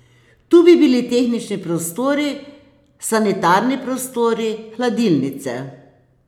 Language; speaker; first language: Slovenian; native; Slovenian